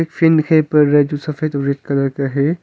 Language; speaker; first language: Hindi; non-native, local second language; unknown